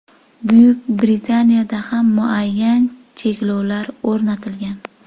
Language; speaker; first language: Uzbek; native; Uzbek